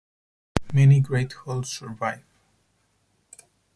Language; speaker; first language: English; non-native, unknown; Spanish